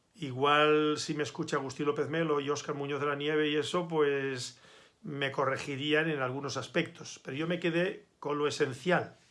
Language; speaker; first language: Spanish; native; Spanish